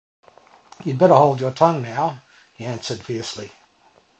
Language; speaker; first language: English; native; English